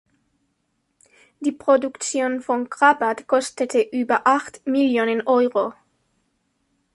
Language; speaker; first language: German; non-native, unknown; Spanish